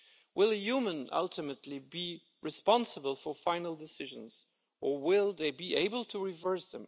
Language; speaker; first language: English; non-native, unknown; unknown